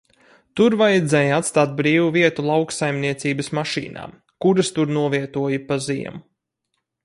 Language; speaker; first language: Latvian; native; Latvian